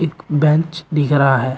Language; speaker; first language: Hindi; native; Hindi